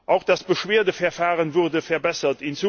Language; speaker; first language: German; non-native, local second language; Luxembourgish